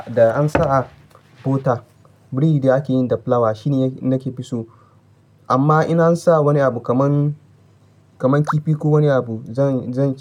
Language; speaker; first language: Hausa; non-native, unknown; Yoruba